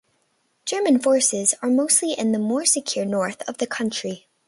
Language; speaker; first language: English; native; English